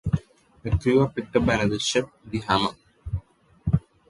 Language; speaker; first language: English; non-native, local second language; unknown